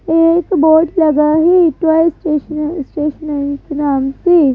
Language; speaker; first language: Hindi; native; Hindi